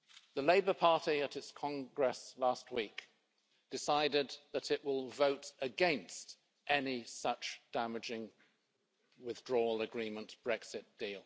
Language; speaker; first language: English; native; English